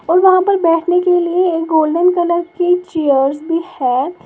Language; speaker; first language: Hindi; native; Hindi